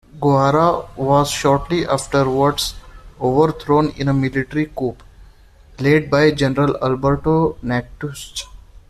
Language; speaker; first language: English; non-native, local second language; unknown